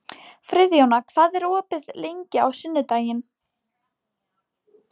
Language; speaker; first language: Icelandic; non-native, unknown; Polish